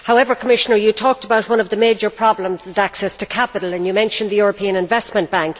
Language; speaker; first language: English; native; English